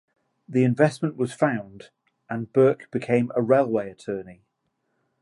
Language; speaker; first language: English; native; English